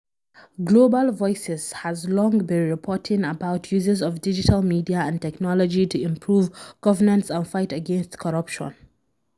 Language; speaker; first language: English; non-native, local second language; Hausa